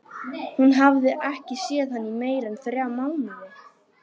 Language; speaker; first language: Icelandic; native; Icelandic